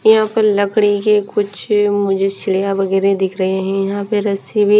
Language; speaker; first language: Hindi; non-native, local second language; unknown